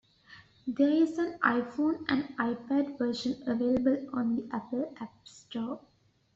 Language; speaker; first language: English; native; English